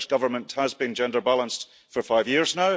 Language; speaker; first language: English; early bilingual, heritage; English